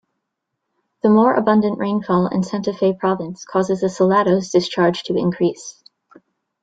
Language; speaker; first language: English; native; English